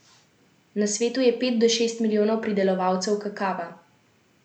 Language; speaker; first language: Slovenian; native; Slovenian